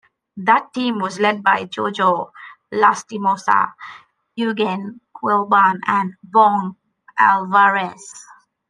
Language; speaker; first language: English; non-native, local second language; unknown